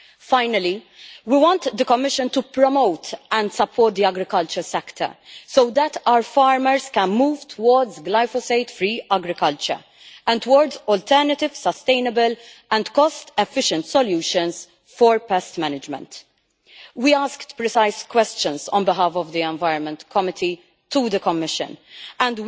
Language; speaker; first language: English; non-native, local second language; Maltese